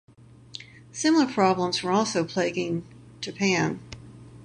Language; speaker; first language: English; native; English